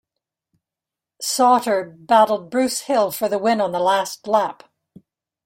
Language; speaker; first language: English; native; English